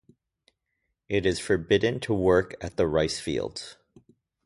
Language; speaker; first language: English; native; English